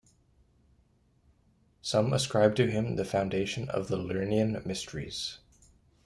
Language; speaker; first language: English; native; English